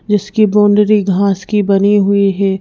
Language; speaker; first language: Hindi; native; Hindi